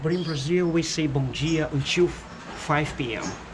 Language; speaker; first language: English; non-native, fluent; Portuguese